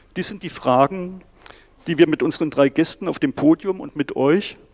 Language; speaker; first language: German; native; German